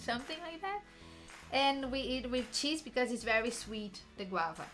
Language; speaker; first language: English; non-native, fluent; Portuguese